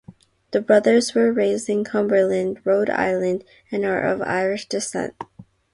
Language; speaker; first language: English; non-native, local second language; Filipino